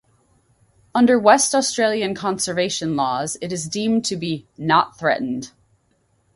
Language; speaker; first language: English; native; English